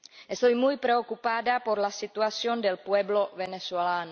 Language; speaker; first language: Spanish; non-native, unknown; Czech